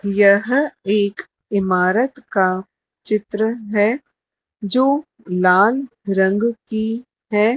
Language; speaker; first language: Hindi; native; Hindi